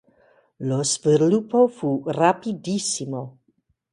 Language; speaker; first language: Italian; non-native, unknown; English